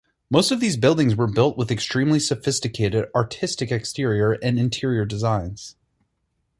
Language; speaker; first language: English; native; English